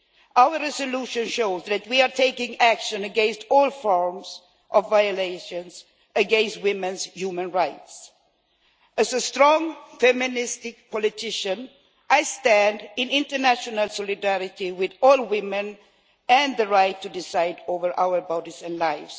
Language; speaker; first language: English; non-native, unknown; Swedish